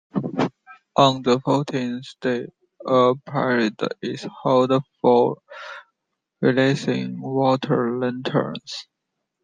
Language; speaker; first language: English; non-native, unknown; Chinese